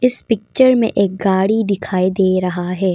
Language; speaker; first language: Hindi; non-native, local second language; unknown